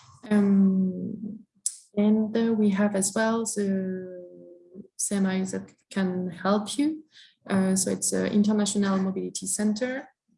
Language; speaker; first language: English; non-native, fluent; French